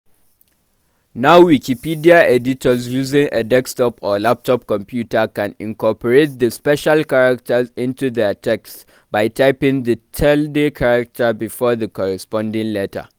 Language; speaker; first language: English; non-native, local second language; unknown